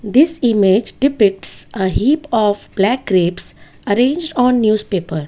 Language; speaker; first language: English; non-native, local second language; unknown